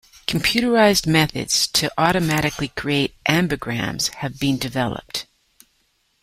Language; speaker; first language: English; native; English